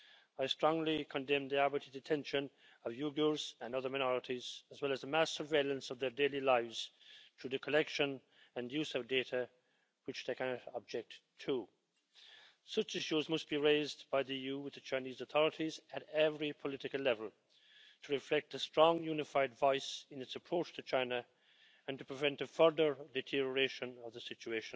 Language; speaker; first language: English; native; English